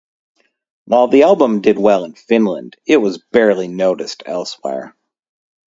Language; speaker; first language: English; native; English